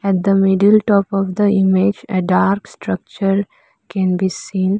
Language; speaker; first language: English; non-native, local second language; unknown